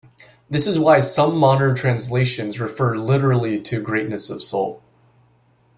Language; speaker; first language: English; native; English